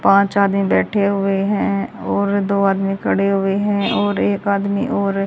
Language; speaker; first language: Hindi; native; Hindi